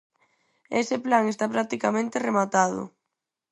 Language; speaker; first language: Galician; non-native, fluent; Spanish